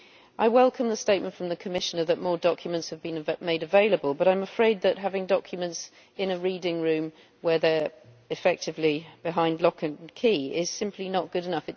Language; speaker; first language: English; native; English